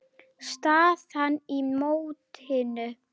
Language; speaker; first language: Icelandic; native; Icelandic